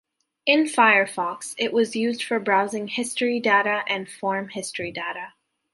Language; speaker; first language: English; native; English